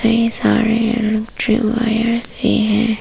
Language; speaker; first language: Hindi; early bilingual, other home language; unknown